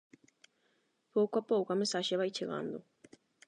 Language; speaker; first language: Galician; non-native, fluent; Spanish